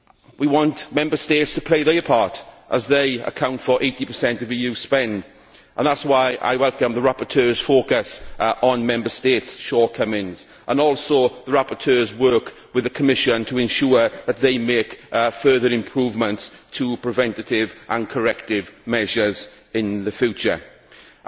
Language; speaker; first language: English; native; English